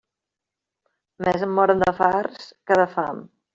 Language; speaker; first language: Catalan; native; Catalan